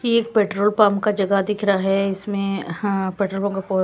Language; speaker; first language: Hindi; non-native, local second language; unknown